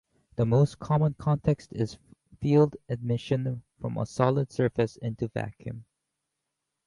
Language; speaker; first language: English; native; English